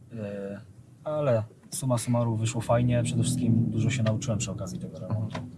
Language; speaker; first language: Polish; native; Polish